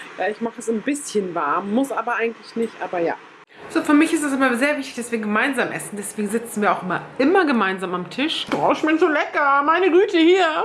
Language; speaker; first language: German; early bilingual, other home language; Turkish